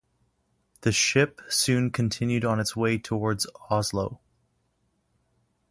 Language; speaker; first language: English; native; English